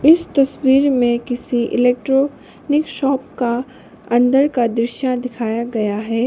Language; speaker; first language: Hindi; non-native, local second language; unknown